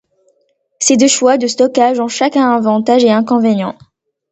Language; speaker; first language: French; non-native, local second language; Arabic